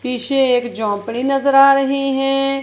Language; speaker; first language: Hindi; non-native, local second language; Punjabi